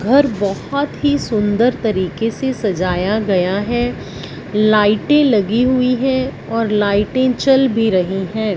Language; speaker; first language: Hindi; non-native, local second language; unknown